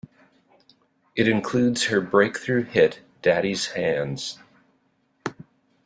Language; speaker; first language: English; native; English